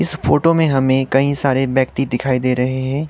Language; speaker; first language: Hindi; non-native, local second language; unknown